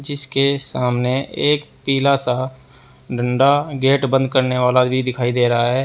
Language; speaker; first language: Hindi; native; Hindi